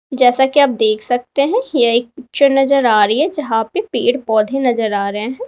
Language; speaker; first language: Hindi; native; Hindi